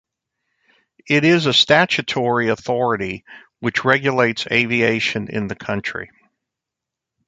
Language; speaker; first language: English; native; English